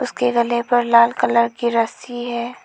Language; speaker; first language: Hindi; non-native, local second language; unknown